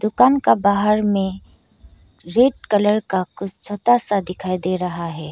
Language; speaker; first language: Hindi; non-native, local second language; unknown